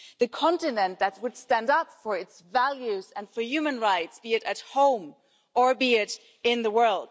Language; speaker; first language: English; non-native, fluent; German